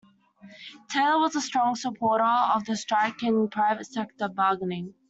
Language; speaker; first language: English; native; English